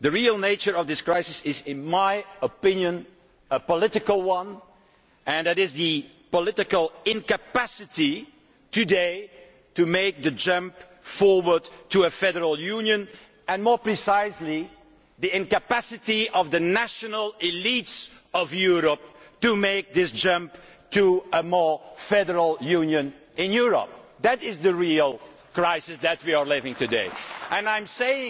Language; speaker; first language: English; non-native, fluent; Dutch